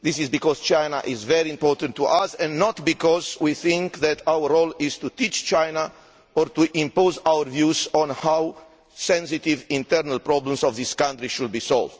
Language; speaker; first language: English; non-native, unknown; Romanian